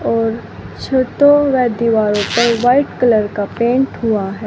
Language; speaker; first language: Hindi; native; Hindi